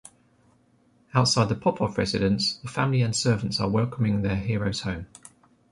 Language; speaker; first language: English; native; English